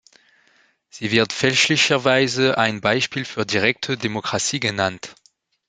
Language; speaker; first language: German; non-native, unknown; French